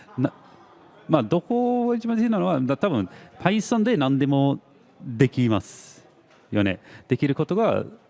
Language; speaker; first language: Japanese; non-native, fluent; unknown